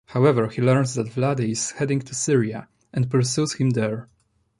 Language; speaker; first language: English; non-native, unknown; Polish